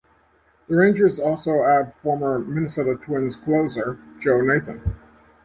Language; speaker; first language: English; native; English